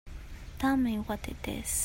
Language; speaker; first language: English; non-native, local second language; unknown